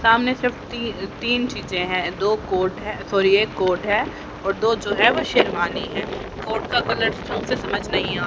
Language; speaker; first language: Hindi; native; Hindi